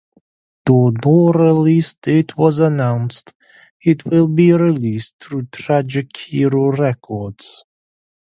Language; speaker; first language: English; native; English